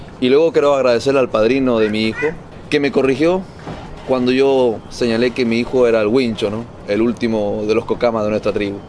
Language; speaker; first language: Spanish; native; Spanish